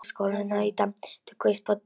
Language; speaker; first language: Icelandic; non-native, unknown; Polish